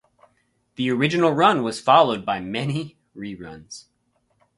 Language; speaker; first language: English; native; English